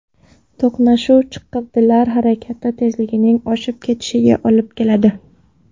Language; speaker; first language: Uzbek; non-native, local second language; Kara-Kalpak